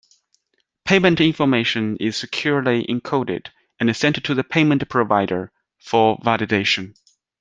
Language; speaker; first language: English; non-native, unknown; Chinese